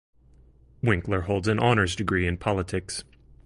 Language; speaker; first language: English; native; English